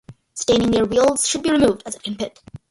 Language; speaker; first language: English; early bilingual, other home language; Malayalam